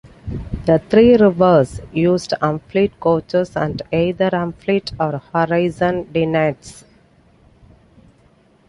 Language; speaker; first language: English; non-native, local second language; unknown